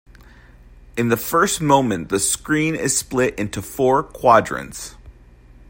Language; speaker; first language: English; native; English